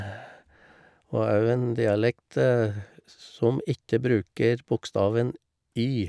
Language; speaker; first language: Norwegian; native; Norwegian